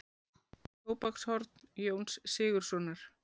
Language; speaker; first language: Icelandic; native; Icelandic